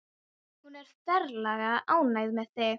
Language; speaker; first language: Icelandic; non-native, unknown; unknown